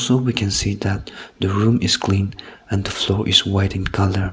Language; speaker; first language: English; non-native, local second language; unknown